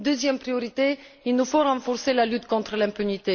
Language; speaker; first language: French; non-native, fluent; Bulgarian